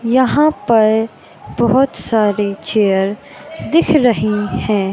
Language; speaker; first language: Hindi; native; Hindi